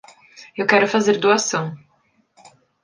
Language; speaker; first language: Portuguese; native; Portuguese